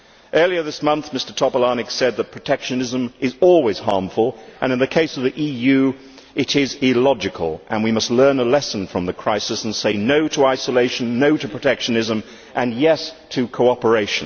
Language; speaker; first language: English; native; English